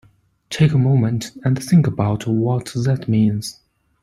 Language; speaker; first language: English; non-native, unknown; Chinese